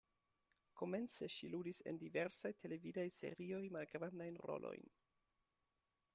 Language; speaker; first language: Esperanto; non-native, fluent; German